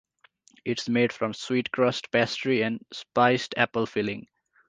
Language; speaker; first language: English; non-native, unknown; Nepali